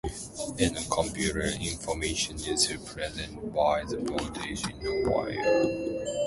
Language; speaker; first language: English; non-native, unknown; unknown